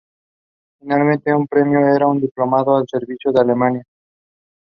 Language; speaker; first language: English; non-native, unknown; Spanish